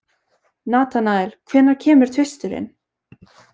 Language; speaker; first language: Icelandic; native; Icelandic